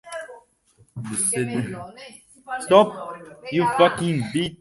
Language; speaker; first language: English; non-native, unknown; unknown